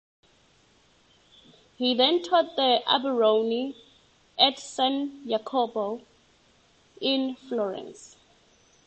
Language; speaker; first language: English; native; English